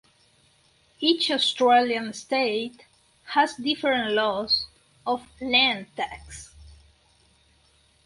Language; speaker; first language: English; non-native, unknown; Spanish